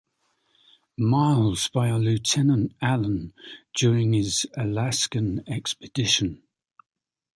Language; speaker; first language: English; native; English